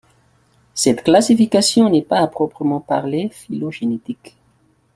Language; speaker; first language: French; non-native, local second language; Malagasy